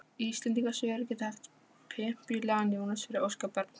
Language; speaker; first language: Icelandic; non-native, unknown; Polish